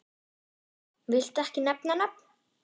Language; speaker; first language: Icelandic; non-native, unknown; German